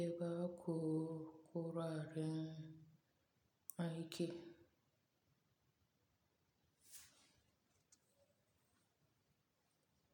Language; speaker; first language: Hausa; native; Hausa